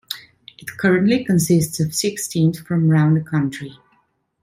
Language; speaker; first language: English; non-native, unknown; Italian